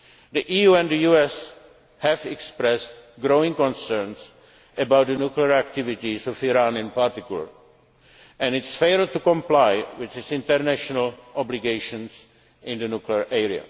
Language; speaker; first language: English; non-native, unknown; Czech